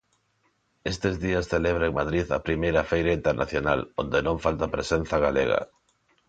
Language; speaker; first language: Galician; non-native, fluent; Spanish